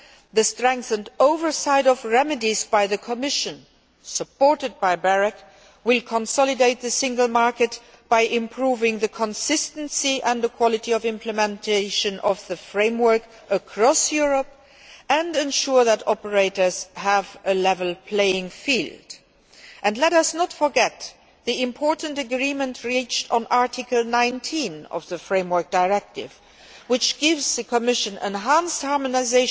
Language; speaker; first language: English; non-native, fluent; Luxembourgish